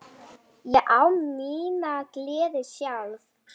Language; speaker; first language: Icelandic; non-native, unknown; Lithuanian